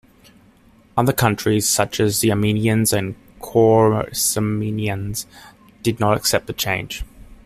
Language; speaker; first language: English; native; English